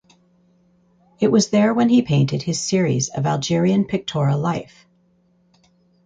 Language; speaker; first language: English; native; English